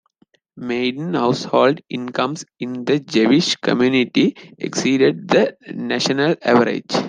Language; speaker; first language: English; non-native, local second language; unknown